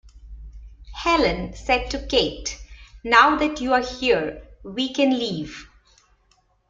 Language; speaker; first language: English; non-native, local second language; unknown